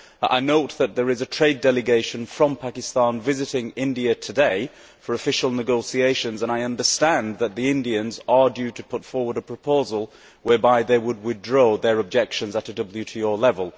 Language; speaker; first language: English; native; English